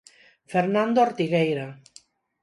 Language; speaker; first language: Galician; non-native, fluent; Spanish